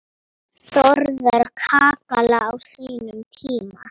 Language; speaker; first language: Icelandic; non-native, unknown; Polish